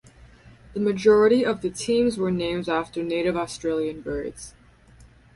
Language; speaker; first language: English; native; English